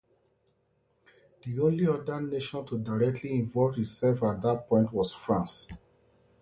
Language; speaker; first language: English; non-native, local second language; Yoruba